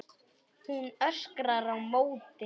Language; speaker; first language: Icelandic; non-native, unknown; Polish